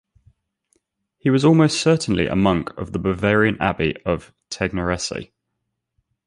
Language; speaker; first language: English; native; English